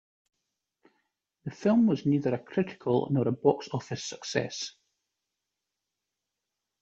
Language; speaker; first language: English; native; English